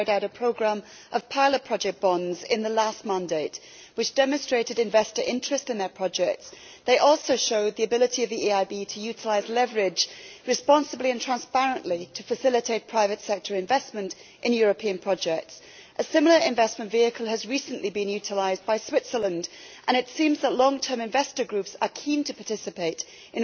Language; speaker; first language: English; native; English